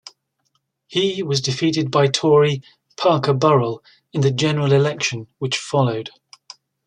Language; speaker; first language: English; native; English